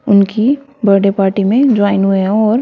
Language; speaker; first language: Hindi; native; Hindi